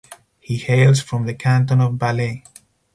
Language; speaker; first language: English; non-native, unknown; Spanish